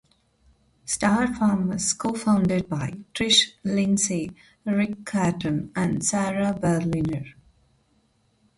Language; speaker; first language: English; non-native, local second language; Telugu